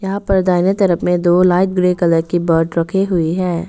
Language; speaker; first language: Hindi; non-native, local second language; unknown